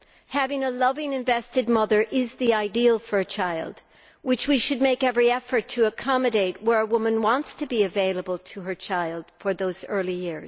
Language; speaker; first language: English; native; English